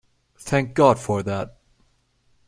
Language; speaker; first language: English; non-native, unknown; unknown